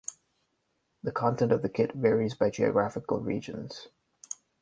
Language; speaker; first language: English; non-native, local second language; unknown